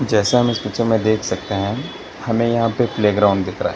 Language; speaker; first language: Hindi; non-native, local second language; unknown